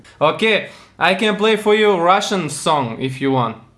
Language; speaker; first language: English; non-native, learner; Russian